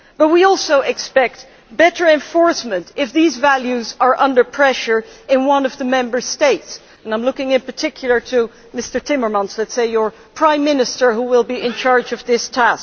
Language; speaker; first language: English; non-native, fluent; Dutch